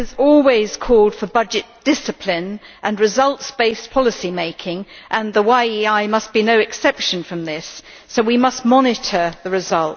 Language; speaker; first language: English; native; English